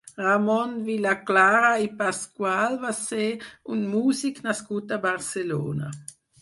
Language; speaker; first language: Catalan; non-native, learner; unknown